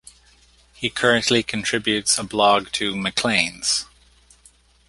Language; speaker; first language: English; native; English